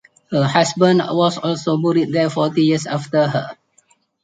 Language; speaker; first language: English; non-native, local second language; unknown